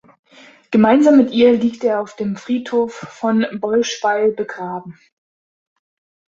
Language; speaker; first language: German; native; German